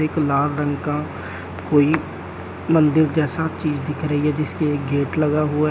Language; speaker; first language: Hindi; native; Hindi